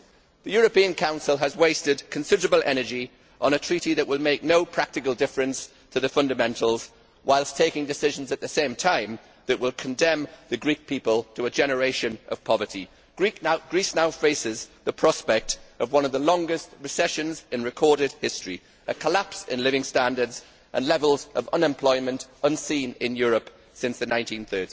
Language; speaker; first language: English; native; English